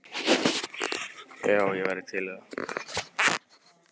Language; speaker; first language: Icelandic; native; Icelandic